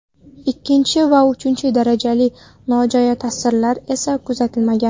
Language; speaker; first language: Uzbek; non-native, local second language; Kara-Kalpak